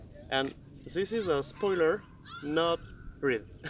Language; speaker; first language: English; non-native, learner; French